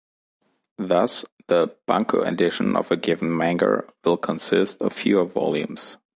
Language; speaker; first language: English; non-native, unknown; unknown